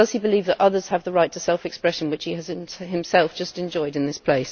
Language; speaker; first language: English; native; English